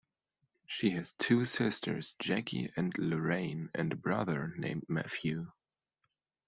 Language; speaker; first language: English; non-native, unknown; German